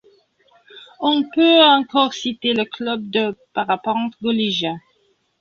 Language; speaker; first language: French; non-native, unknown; Belarusian